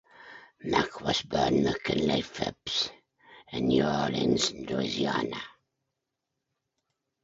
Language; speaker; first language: English; native; English